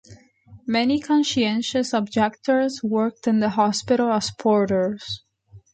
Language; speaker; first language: English; non-native, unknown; Spanish